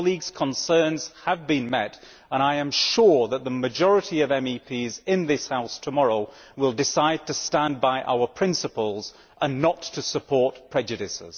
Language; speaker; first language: English; native; English